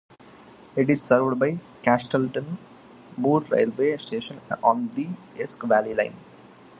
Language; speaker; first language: English; non-native, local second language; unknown